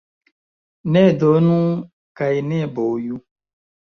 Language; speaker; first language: Esperanto; non-native, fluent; Chinese